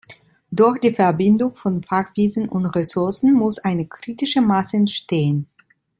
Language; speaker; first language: German; non-native, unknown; Italian